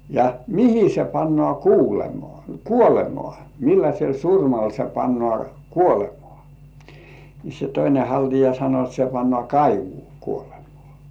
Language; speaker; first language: Finnish; native; Finnish